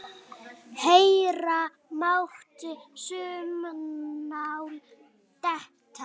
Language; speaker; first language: Icelandic; native; Icelandic